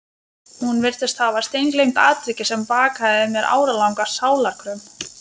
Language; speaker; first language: Icelandic; non-native, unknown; Lithuanian